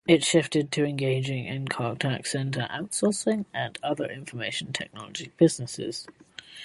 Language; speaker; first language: English; native; English